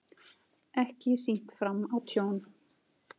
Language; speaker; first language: Icelandic; native; Icelandic